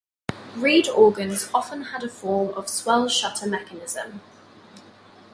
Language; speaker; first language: English; non-native, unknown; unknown